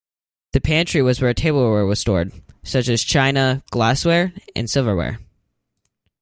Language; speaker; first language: English; native; English